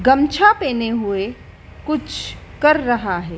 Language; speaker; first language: Hindi; native; Hindi